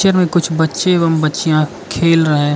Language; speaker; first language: Hindi; early bilingual, other home language; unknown